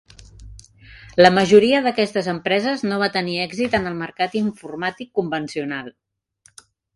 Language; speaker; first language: Catalan; native; Catalan